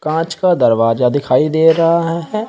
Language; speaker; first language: Hindi; native; Hindi